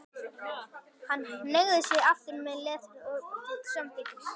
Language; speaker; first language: Icelandic; native; Icelandic